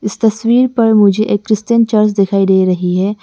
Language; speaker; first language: Hindi; non-native, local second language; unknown